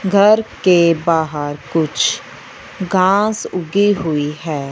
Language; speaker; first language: Hindi; non-native, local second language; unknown